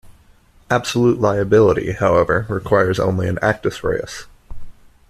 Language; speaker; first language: English; native; English